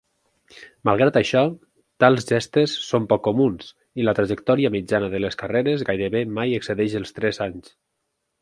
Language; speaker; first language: Catalan; native; Catalan